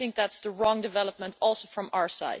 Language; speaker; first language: English; non-native, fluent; Dutch